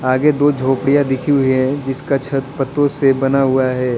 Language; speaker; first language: Hindi; non-native, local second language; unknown